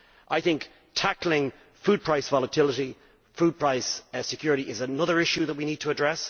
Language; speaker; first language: English; native; English